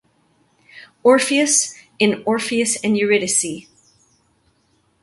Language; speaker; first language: English; native; English